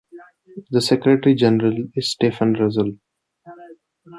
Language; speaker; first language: English; non-native, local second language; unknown